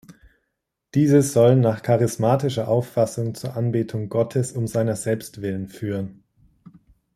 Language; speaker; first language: German; native; German